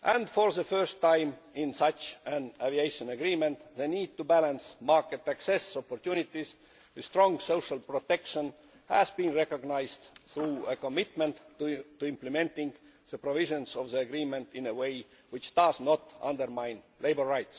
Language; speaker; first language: English; non-native, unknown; Estonian